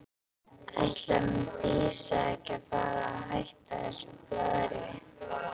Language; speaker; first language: Icelandic; native; Icelandic